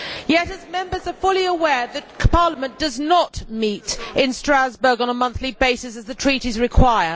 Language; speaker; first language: English; native; English